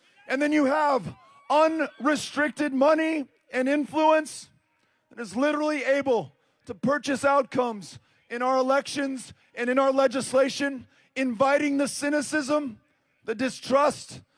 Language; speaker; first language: English; native; English